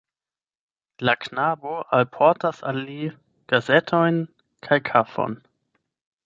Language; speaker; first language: Esperanto; non-native, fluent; German